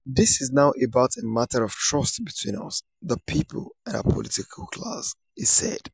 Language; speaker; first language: English; non-native, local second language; Yoruba